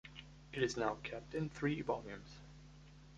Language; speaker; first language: English; non-native, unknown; German